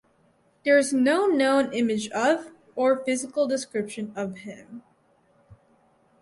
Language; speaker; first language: English; native; English